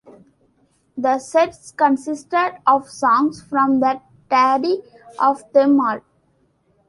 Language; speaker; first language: English; non-native, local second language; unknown